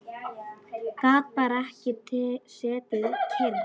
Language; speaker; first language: Icelandic; non-native, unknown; Polish